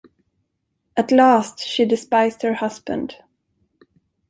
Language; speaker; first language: English; non-native, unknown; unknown